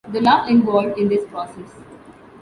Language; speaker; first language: English; non-native, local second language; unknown